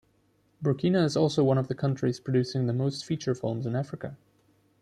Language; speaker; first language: English; non-native, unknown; German